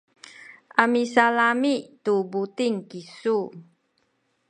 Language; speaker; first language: Sakizaya; non-native, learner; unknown